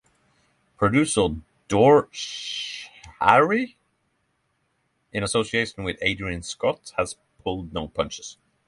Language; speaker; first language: English; non-native, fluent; Norwegian